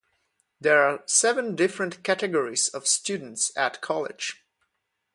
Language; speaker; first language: English; non-native, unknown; Polish